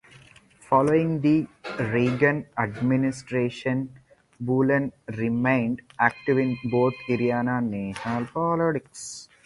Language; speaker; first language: English; non-native, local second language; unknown